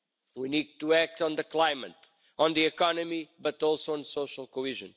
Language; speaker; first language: English; non-native, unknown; Portuguese